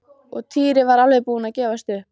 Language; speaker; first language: Icelandic; native; Icelandic